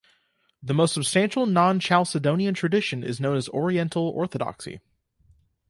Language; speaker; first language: English; native; English